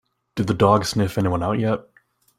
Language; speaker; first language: English; native; English